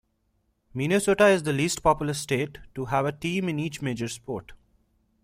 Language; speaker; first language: English; non-native, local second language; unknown